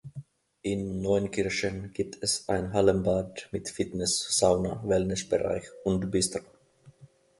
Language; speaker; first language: German; non-native, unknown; Finnish